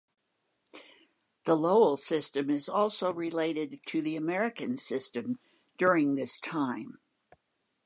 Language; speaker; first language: English; native; English